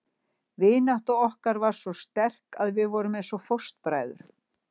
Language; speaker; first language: Icelandic; native; Icelandic